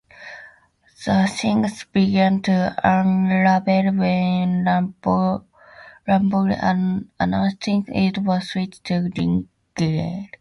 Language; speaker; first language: English; native; English